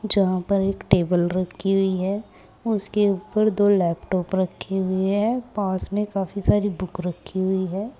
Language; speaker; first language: Hindi; native; Hindi